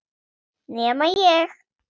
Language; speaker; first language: Icelandic; non-native, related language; Swedish